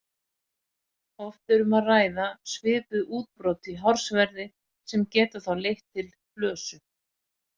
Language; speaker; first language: Icelandic; native; Icelandic